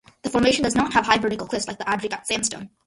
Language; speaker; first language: English; early bilingual, other home language; Malayalam